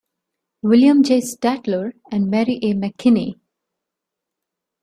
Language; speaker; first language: English; non-native, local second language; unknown